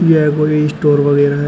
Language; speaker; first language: Hindi; native; Hindi